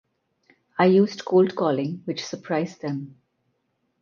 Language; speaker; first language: English; non-native, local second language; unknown